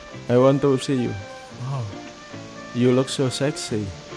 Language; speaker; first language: English; non-native, learner; Indonesian